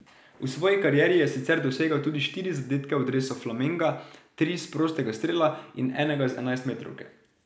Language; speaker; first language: Slovenian; native; Slovenian